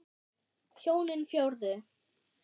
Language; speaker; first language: Icelandic; non-native, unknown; German